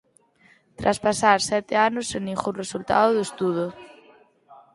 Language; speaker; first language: Galician; native; Galician